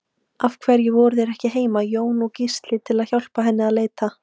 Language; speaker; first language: Icelandic; native; Icelandic